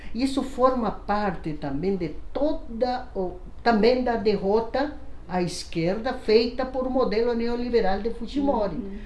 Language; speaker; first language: Portuguese; non-native, fluent; Spanish